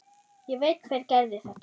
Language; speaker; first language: Icelandic; non-native, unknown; German